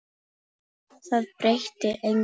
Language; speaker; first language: Icelandic; non-native, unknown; Polish